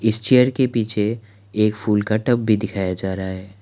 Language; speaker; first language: Hindi; non-native, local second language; Assamese